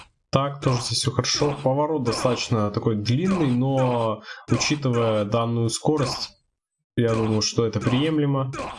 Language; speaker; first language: Russian; native; Russian